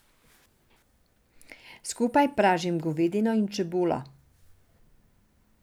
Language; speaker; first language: Slovenian; non-native, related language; Serbian